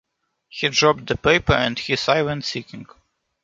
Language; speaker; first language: English; non-native, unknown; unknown